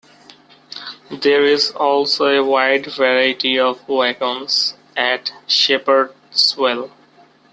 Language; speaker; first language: English; non-native, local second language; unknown